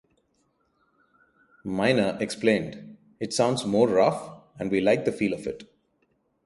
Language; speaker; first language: English; non-native, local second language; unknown